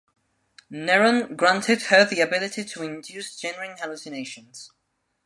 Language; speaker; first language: English; non-native, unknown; Spanish